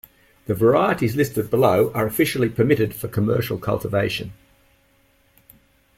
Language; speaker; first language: English; native; English